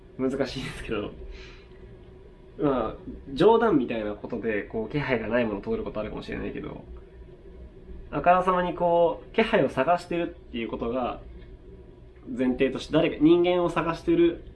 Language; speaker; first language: Japanese; native; Japanese